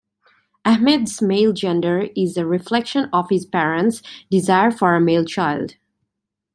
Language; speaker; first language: English; native; English